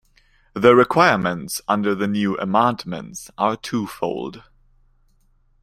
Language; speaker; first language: English; non-native, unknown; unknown